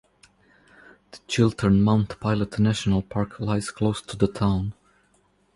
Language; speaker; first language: English; non-native, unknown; Croatian